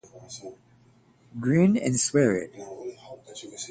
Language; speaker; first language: English; native; English